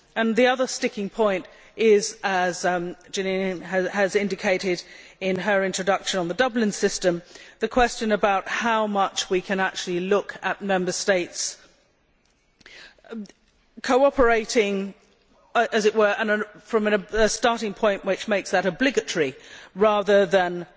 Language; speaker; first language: English; native; English